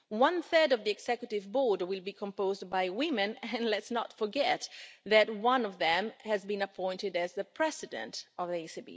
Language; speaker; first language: English; non-native, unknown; Italian